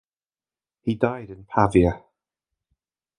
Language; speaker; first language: English; native; English